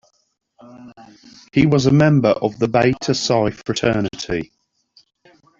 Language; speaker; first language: English; native; English